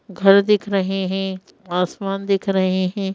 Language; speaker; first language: Hindi; native; Hindi